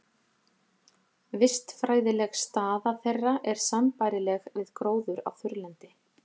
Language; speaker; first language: Icelandic; native; Icelandic